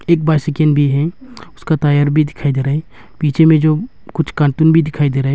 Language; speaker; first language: Hindi; non-native, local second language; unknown